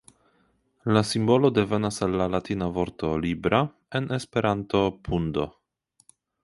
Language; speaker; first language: Esperanto; non-native, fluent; Polish